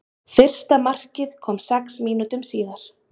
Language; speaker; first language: Icelandic; native; Icelandic